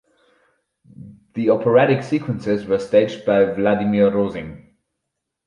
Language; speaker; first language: English; non-native, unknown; German